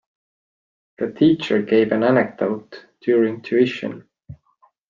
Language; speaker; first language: English; non-native, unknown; Estonian